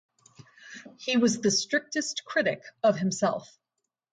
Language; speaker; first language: English; native; English